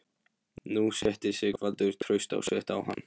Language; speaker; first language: Icelandic; non-native, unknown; Polish